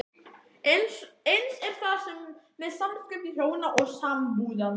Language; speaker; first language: Icelandic; native; Icelandic